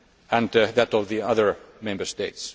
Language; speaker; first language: English; non-native, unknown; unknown